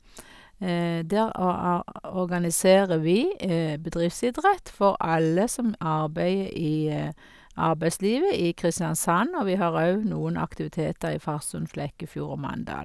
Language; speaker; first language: Norwegian; native; Norwegian